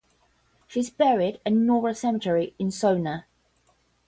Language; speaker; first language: English; non-native, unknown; Portuguese